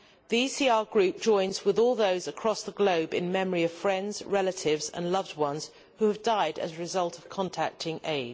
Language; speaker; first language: English; native; English